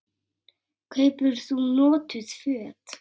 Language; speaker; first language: Icelandic; native; Icelandic